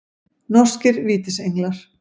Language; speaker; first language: Icelandic; native; Icelandic